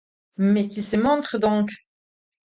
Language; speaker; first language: French; non-native, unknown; Italian